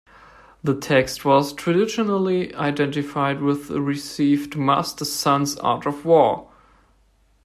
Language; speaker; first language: English; non-native, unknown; German